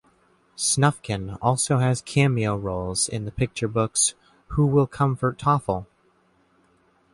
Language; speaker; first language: English; native; English